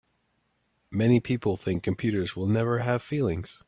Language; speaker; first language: English; native; English